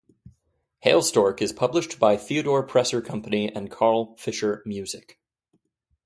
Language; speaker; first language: English; native; English